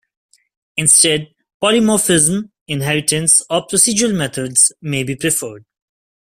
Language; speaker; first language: English; non-native, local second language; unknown